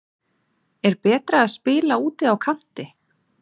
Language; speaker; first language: Icelandic; native; Icelandic